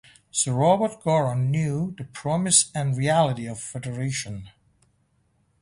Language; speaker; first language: English; non-native, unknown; Persian